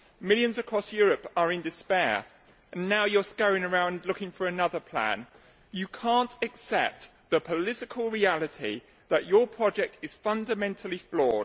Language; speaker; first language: English; native; English